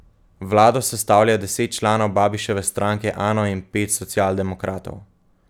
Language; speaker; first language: Slovenian; native; Slovenian